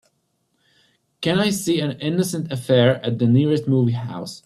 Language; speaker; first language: English; native; English